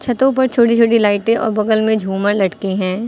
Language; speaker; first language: Hindi; native; Hindi